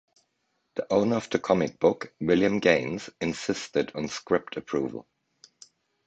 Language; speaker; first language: English; non-native, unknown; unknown